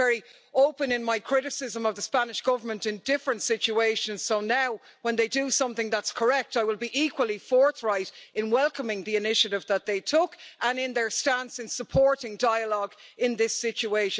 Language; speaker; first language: English; native; English